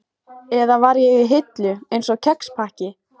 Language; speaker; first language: Icelandic; native; Icelandic